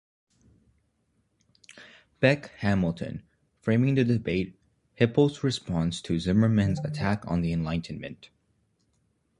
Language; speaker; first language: English; native; English